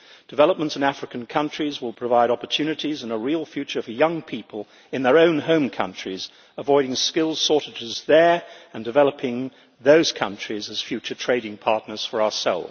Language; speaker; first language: English; native; English